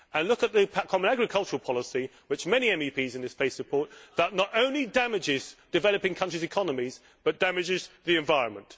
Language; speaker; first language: English; native; English